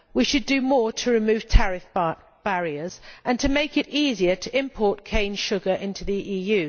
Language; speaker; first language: English; native; English